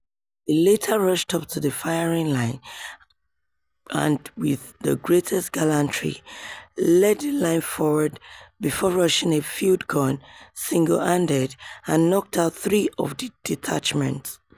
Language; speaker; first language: English; non-native, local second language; Yoruba